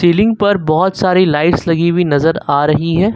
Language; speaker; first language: Hindi; native; Hindi